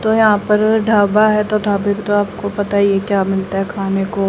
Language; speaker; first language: Hindi; native; Hindi